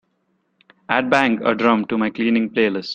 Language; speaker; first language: English; non-native, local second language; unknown